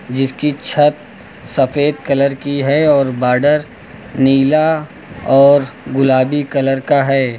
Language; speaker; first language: Hindi; native; Hindi